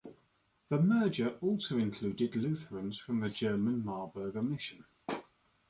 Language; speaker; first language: English; native; English